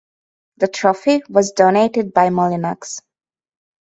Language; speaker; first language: English; non-native, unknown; Hungarian